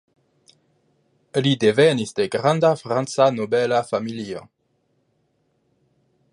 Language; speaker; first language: Esperanto; non-native, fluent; French